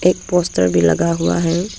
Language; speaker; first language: Hindi; early bilingual, other home language; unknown